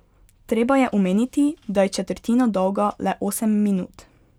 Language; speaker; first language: Slovenian; native; Slovenian